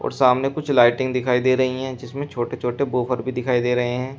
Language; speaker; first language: Hindi; native; Hindi